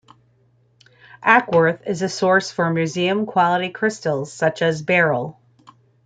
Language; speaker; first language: English; native; English